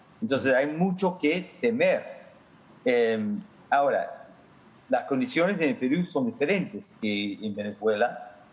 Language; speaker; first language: Spanish; non-native, fluent; English